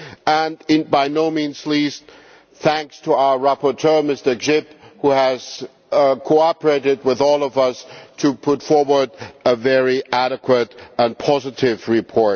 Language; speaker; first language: English; non-native, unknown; German